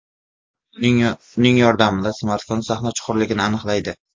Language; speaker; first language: Uzbek; native; Uzbek